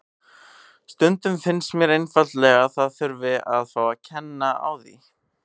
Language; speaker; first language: Icelandic; native; Icelandic